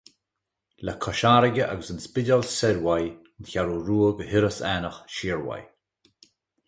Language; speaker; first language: Irish; native; Irish